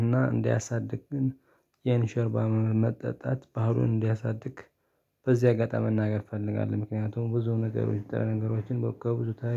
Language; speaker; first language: Amharic; non-native, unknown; Tigrinya